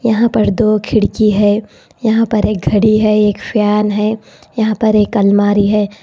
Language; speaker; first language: Hindi; non-native, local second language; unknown